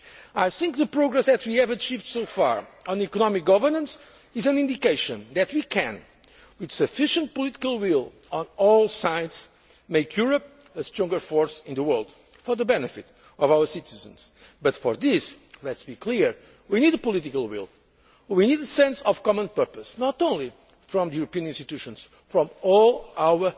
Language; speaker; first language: English; non-native, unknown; Portuguese